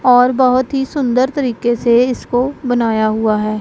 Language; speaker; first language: Hindi; non-native, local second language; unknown